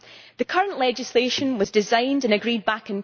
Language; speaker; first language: English; native; English